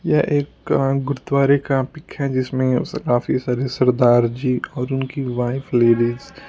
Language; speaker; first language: Hindi; non-native, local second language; Punjabi